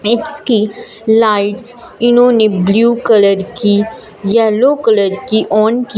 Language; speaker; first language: Hindi; non-native, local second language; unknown